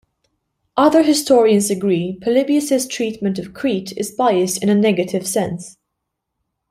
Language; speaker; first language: English; non-native, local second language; Maltese